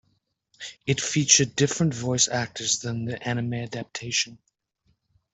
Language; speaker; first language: English; native; English